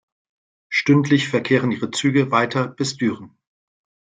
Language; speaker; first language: German; native; German